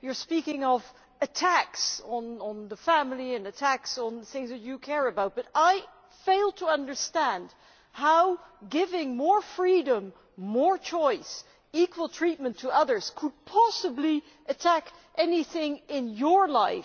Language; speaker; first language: English; non-native, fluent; Dutch